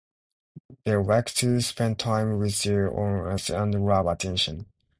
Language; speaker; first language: English; non-native, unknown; Japanese